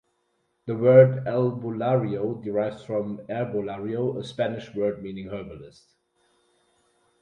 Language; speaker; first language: English; non-native, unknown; German